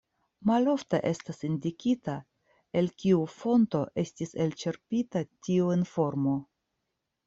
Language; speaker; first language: Esperanto; non-native, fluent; Russian